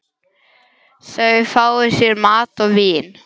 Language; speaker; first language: Icelandic; non-native, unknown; English